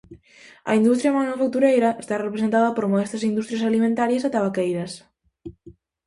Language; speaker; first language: Galician; native; Galician